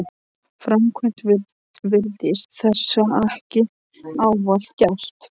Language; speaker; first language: Icelandic; non-native, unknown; Polish